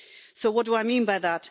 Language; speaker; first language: English; native; English